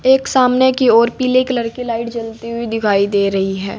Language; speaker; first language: Hindi; native; Hindi